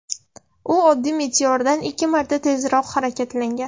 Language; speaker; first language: Uzbek; non-native, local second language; Russian